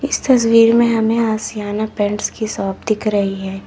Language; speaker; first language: Hindi; native; Hindi